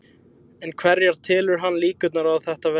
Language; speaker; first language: Icelandic; native; Icelandic